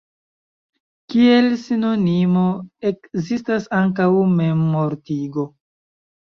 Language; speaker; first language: Esperanto; non-native, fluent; Chinese